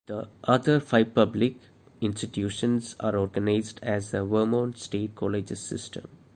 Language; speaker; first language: English; non-native, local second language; Malayalam